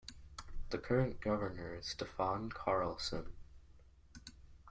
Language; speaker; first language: English; native; English